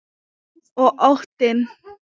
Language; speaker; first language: Icelandic; non-native, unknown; Thai